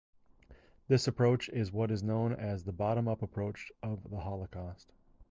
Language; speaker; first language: English; native; English